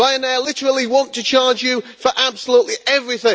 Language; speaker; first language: English; native; English